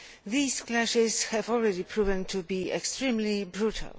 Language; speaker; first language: English; non-native, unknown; Polish